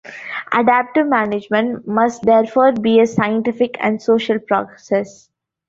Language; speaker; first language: English; non-native, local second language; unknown